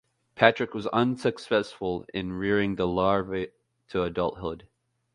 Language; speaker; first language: English; native; English